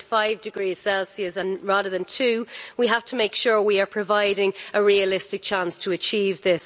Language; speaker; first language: English; native; English